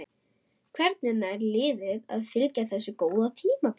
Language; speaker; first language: Icelandic; non-native, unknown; German